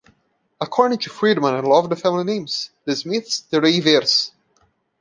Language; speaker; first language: English; non-native, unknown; Portuguese